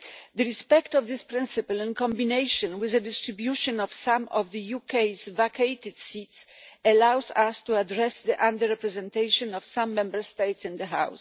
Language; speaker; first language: English; non-native, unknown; Polish